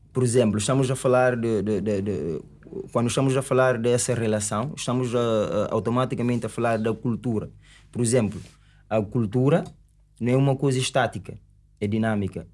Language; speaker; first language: Portuguese; non-native, local second language; Upper Guinea Crioulo